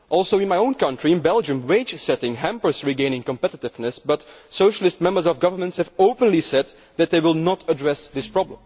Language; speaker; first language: English; non-native, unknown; Dutch